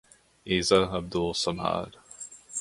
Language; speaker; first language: English; native; English